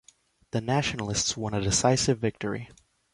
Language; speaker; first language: English; native; English